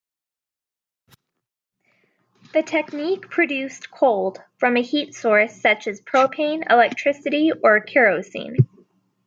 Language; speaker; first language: English; native; English